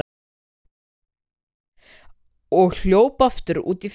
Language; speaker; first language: Icelandic; native; Icelandic